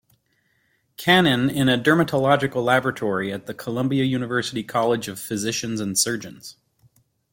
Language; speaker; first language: English; native; English